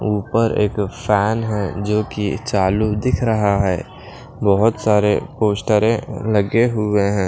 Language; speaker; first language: Hindi; non-native, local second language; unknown